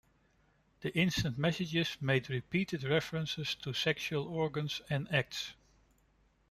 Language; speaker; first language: English; non-native, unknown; Dutch